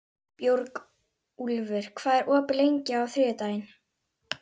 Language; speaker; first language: Icelandic; native; Icelandic